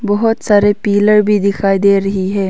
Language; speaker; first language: Hindi; non-native, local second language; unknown